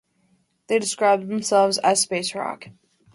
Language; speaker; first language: English; native; English